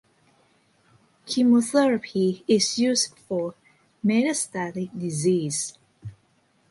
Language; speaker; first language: English; non-native, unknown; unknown